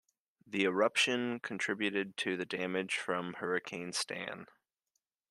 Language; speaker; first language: English; native; English